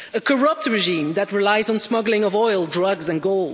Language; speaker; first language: English; non-native, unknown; Dutch